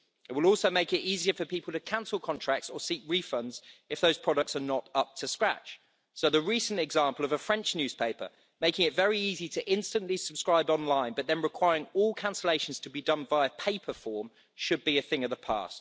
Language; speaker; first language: English; native; English